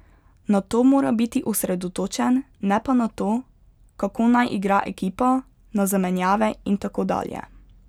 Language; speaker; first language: Slovenian; native; Slovenian